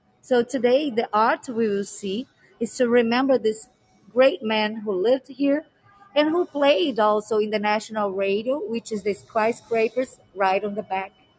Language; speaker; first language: English; non-native, fluent; Portuguese